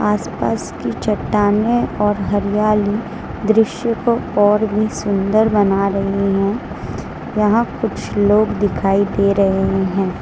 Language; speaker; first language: Hindi; non-native, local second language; Gujarati